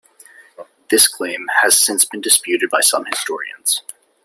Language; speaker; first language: English; native; English